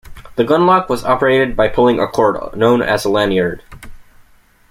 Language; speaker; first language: English; native; English